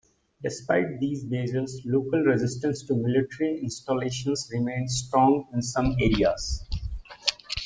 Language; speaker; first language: English; native; English